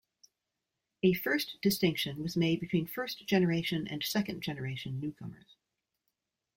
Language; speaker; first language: English; native; English